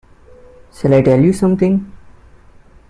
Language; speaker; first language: English; non-native, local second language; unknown